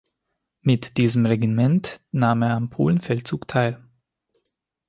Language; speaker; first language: German; non-native, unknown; Hungarian